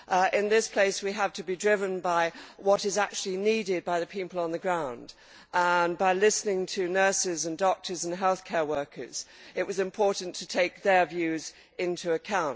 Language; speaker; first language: English; native; English